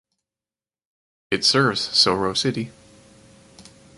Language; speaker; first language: English; native; English